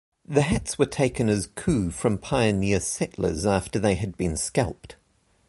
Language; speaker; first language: English; native; English